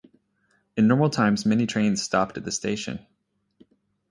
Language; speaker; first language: English; native; English